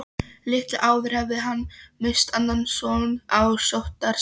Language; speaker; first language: Icelandic; non-native, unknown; Polish